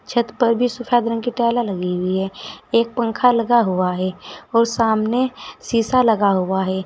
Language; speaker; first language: Hindi; native; Hindi